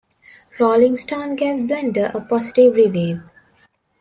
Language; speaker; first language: English; non-native, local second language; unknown